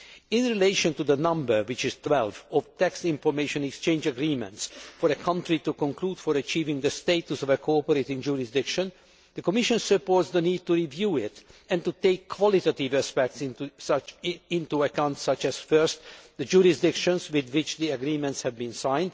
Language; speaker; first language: English; non-native, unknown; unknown